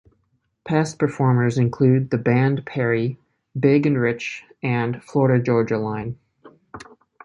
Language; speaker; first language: English; native; English